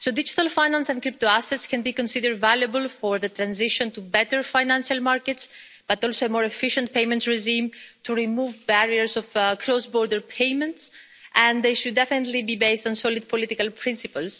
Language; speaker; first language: English; non-native, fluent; Greek